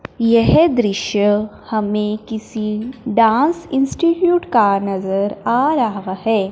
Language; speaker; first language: Hindi; non-native, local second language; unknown